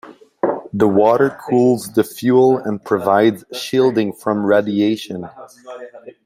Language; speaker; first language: English; non-native, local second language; French